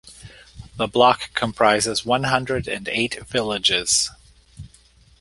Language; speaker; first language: English; native; English